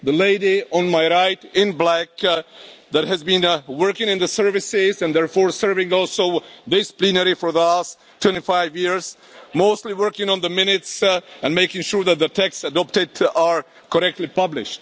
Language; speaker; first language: English; non-native, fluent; Czech